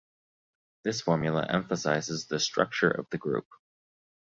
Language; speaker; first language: English; native; English